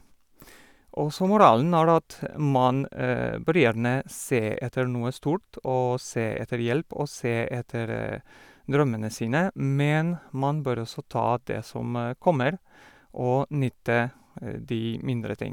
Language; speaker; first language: Norwegian; non-native, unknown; Polish